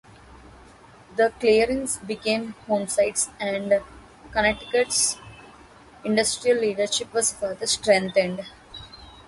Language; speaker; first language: English; non-native, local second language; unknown